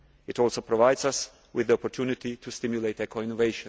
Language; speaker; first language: English; non-native, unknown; Slovenian